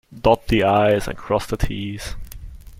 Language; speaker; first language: English; non-native, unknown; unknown